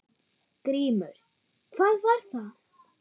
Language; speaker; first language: Icelandic; non-native, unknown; German